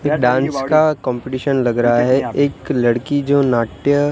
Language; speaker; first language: Hindi; non-native, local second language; Gujarati